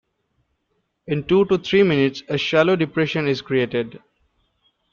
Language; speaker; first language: English; non-native, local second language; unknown